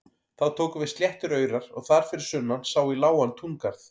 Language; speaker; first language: Icelandic; native; Icelandic